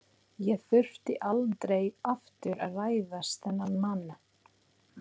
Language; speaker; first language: Icelandic; non-native, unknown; Filipino